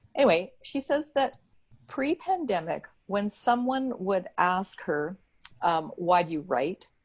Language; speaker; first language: English; native; English